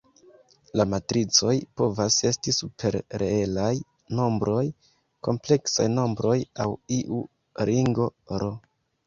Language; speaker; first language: Esperanto; non-native, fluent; Kinyarwanda